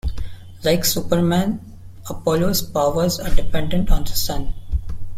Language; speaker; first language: English; non-native, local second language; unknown